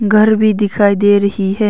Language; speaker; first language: Hindi; non-native, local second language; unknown